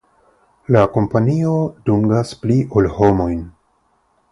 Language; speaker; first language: Esperanto; non-native, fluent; Russian